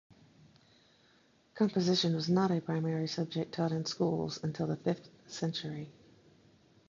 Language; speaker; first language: English; native; English